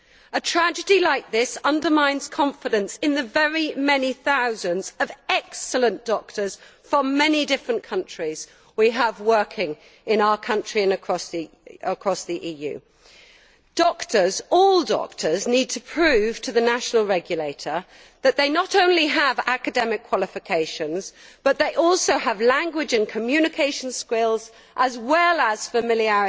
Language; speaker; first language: English; native; English